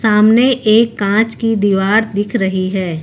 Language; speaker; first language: Hindi; native; Hindi